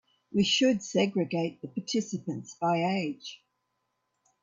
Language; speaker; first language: English; native; English